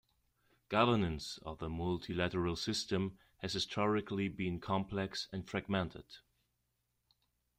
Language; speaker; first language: English; non-native, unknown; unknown